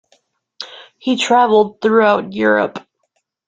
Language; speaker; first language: English; native; English